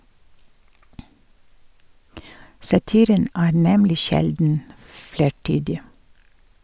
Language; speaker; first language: Norwegian; non-native, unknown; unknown